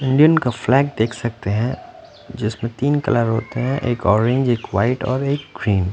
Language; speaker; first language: Hindi; non-native, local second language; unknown